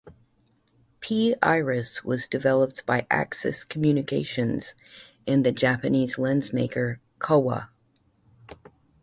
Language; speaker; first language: English; native; English